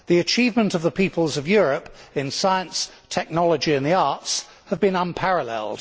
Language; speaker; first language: English; native; English